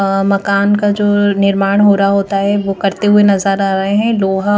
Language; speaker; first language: Hindi; native; Hindi